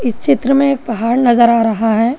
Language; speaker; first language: Hindi; non-native, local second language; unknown